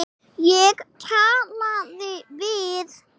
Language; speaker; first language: Icelandic; non-native, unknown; English